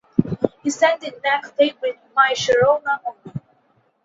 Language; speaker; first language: English; non-native, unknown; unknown